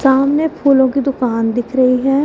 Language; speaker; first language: Hindi; non-native, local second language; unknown